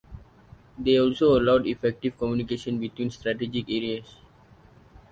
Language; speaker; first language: English; native; English